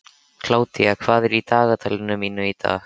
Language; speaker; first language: Icelandic; native; Icelandic